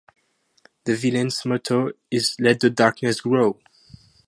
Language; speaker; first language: English; non-native, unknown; French